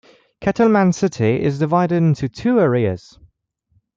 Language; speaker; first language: English; non-native, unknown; French